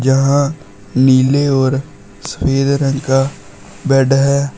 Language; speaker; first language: Hindi; native; Hindi